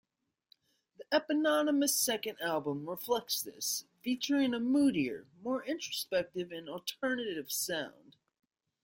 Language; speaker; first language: English; native; English